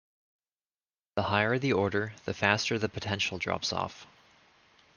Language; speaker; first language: English; native; English